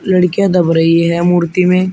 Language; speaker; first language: Hindi; native; Hindi